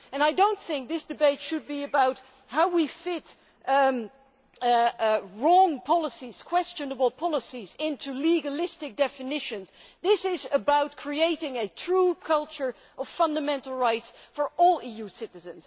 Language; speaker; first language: English; non-native, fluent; Dutch